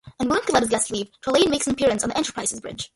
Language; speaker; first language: English; early bilingual, other home language; Malayalam